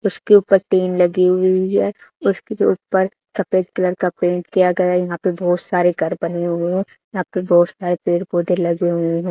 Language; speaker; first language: Hindi; native; Hindi